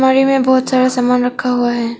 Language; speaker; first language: Hindi; non-native, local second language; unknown